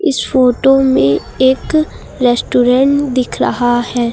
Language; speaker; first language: Hindi; native; Hindi